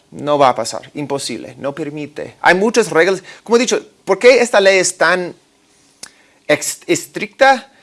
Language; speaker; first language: Spanish; non-native, fluent; English